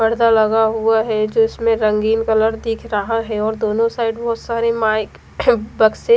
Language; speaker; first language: Hindi; non-native, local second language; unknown